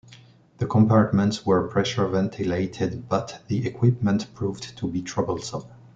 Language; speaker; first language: English; non-native, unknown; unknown